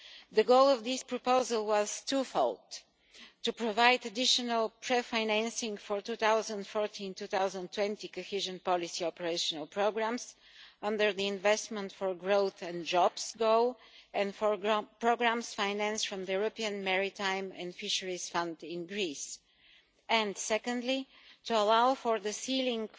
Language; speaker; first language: English; non-native, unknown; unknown